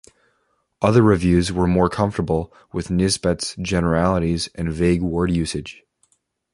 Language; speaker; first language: English; native; English